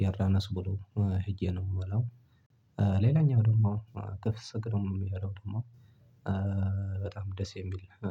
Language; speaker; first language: Amharic; non-native, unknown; Tigrinya